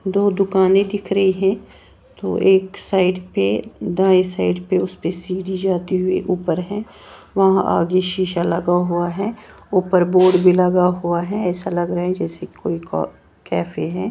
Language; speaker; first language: Hindi; native; Hindi